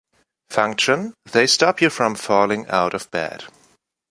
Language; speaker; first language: English; non-native, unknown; German